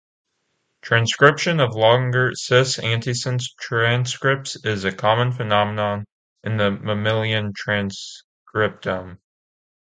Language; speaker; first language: English; native; English